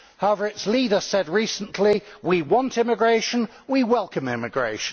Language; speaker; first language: English; native; English